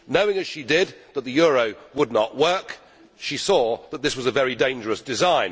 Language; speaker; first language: English; native; English